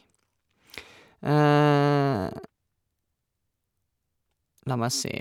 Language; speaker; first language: Norwegian; native; Norwegian